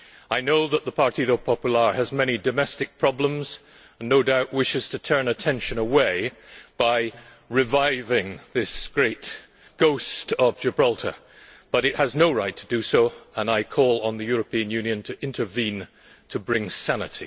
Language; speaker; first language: English; native; English